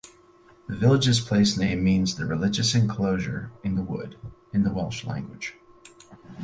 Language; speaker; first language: English; native; English